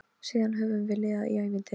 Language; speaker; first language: Icelandic; non-native, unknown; Polish